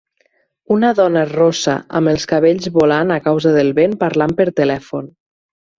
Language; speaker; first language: Catalan; native; Catalan